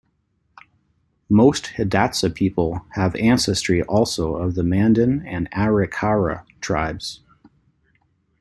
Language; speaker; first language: English; native; English